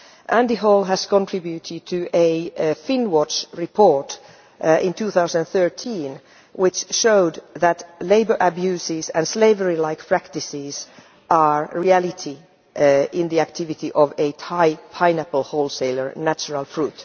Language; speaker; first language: English; non-native, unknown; Finnish